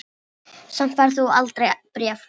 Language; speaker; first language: Icelandic; non-native, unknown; Filipino